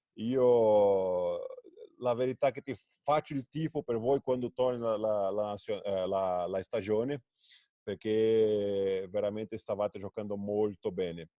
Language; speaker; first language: Italian; non-native, fluent; Portuguese